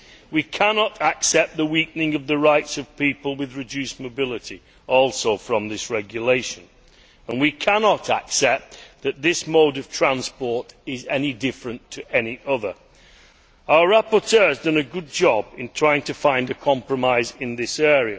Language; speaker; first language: English; native; English